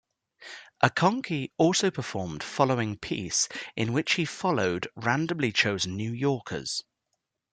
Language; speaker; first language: English; native; English